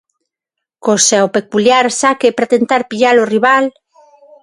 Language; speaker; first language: Galician; non-native, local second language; Spanish